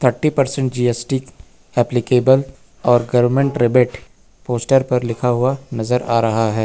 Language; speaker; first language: Hindi; native; Hindi